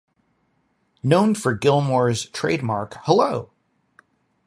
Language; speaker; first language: English; native; English